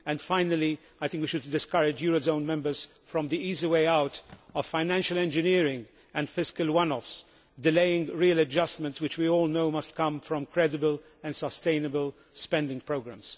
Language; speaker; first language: English; non-native, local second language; Maltese